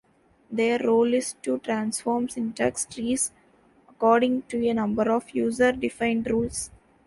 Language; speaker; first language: English; non-native, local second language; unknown